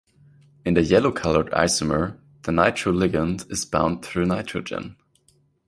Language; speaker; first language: English; non-native, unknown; German